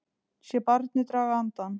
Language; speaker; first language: Icelandic; native; Icelandic